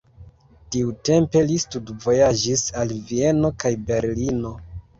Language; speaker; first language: Esperanto; non-native, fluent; Kinyarwanda